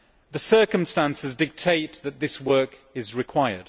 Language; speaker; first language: English; native; English